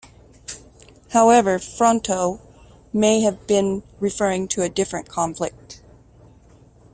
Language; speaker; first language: English; native; English